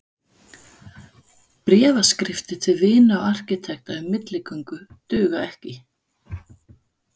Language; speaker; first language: Icelandic; non-native, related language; Danish